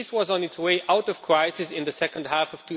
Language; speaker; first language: English; non-native, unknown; Romanian